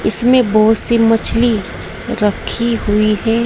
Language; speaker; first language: Hindi; native; Hindi